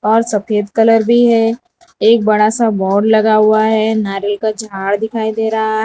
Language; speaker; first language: Hindi; non-native, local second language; Gujarati